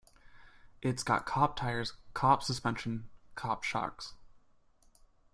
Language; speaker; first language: English; native; English